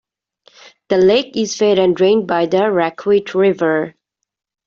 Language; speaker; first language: English; native; English